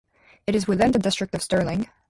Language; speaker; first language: English; native; English